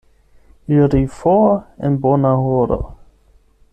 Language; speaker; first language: Esperanto; non-native, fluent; German